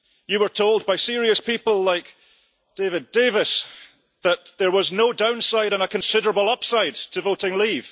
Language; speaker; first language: English; early bilingual, heritage; English